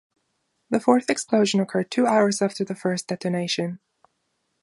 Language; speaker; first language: English; non-native, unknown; German